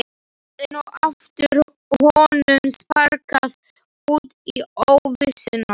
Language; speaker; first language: Icelandic; non-native, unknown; Slovak